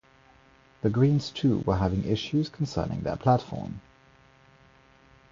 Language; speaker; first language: English; non-native, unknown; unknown